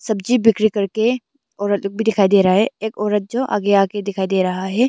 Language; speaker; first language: Hindi; early bilingual, other home language; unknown